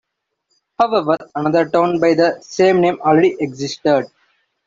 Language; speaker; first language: English; non-native, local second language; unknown